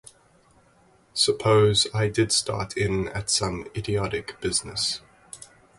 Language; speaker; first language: English; native; English